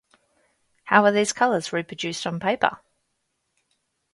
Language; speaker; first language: English; native; English